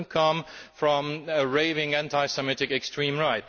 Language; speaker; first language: English; non-native, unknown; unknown